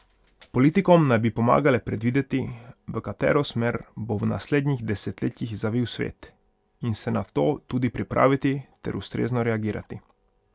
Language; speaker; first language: Slovenian; non-native, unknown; Hungarian